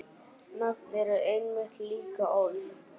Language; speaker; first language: Icelandic; native; Icelandic